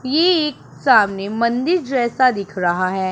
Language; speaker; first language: Hindi; non-native, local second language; Punjabi